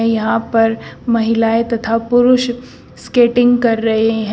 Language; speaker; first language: Hindi; native; Hindi